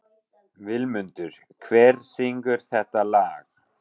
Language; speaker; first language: Icelandic; non-native, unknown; German